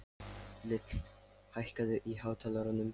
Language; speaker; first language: Icelandic; non-native, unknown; Lithuanian